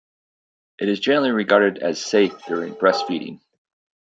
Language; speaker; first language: English; native; English